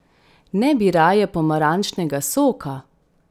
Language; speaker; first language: Slovenian; native; Slovenian